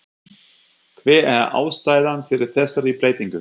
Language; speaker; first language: Icelandic; non-native, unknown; German